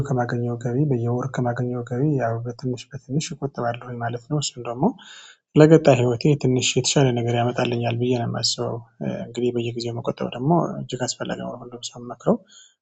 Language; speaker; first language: Amharic; non-native, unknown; Tigrinya